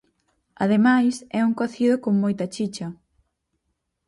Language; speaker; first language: Galician; native; Galician